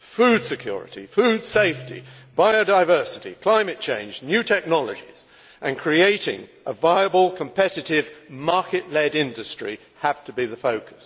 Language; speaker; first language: English; native; English